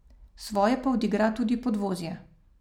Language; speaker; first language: Slovenian; native; Slovenian